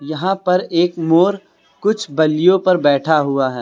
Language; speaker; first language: Hindi; native; Hindi